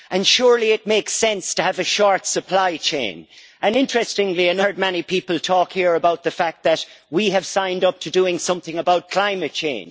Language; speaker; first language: English; native; English